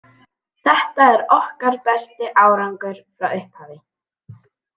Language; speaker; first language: Icelandic; native; Icelandic